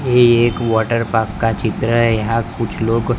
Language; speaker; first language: Hindi; non-native, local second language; Gujarati